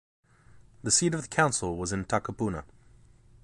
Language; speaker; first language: English; native; English